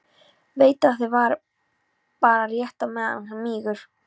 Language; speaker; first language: Icelandic; non-native, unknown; Polish